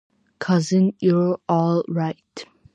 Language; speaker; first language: English; non-native, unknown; Georgian